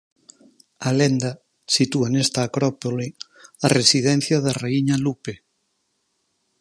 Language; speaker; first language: Galician; native; Galician